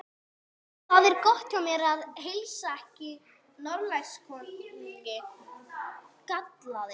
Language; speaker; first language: Icelandic; non-native, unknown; English